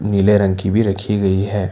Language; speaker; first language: Hindi; non-native, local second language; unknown